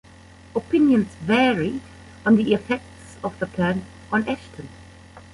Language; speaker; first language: English; non-native, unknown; German